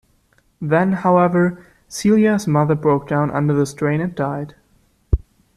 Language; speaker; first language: English; non-native, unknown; German